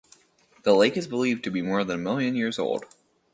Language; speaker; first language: English; native; English